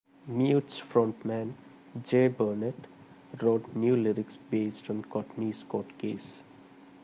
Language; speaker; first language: English; non-native, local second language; Malayalam